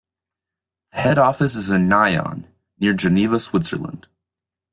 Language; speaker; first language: English; native; English